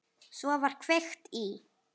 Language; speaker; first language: Icelandic; native; Icelandic